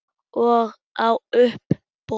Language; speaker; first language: Icelandic; non-native, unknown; German